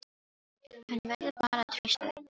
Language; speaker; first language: Icelandic; non-native, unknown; Filipino